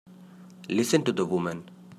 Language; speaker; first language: English; non-native, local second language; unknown